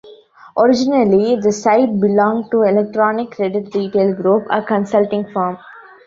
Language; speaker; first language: English; non-native, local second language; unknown